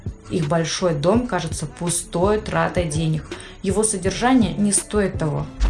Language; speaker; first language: Russian; native; Russian